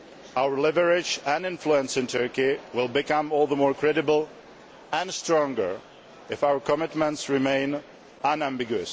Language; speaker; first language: English; non-native, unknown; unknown